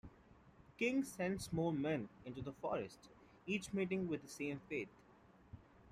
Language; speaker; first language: English; non-native, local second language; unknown